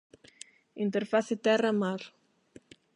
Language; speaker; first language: Galician; non-native, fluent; Spanish